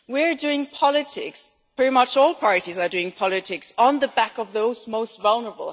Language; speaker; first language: English; non-native, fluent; German